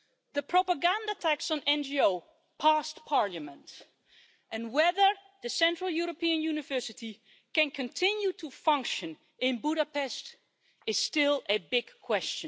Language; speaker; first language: English; non-native, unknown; Dutch